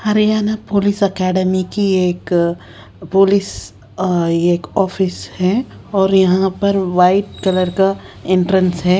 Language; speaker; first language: Hindi; native; Hindi